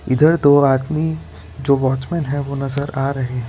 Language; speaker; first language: Hindi; non-native, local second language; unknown